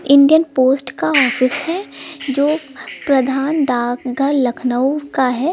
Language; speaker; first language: Hindi; native; Hindi